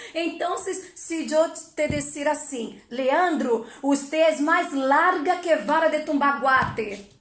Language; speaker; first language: Portuguese; non-native, learner; Spanish